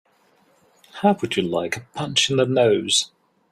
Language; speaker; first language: English; native; English